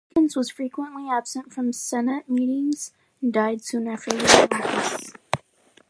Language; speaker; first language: English; native; English